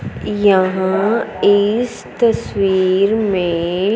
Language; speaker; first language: Hindi; non-native, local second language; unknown